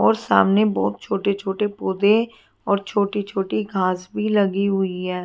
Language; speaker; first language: Hindi; native; Hindi